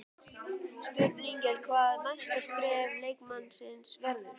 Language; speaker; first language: Icelandic; native; Icelandic